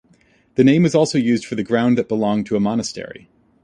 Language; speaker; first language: English; native; English